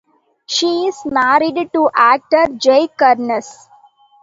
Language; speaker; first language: English; non-native, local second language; Tamil